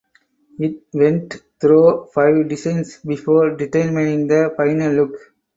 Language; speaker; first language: English; non-native, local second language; Tamil